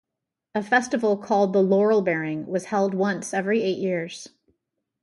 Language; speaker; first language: English; native; English